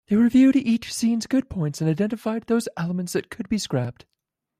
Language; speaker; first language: English; native; English